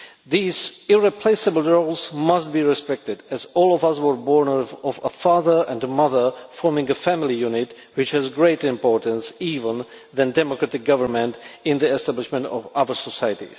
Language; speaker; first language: English; non-native, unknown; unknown